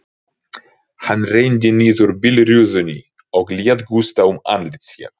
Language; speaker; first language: Icelandic; non-native, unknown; Ukrainian